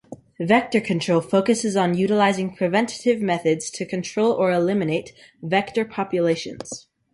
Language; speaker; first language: English; native; English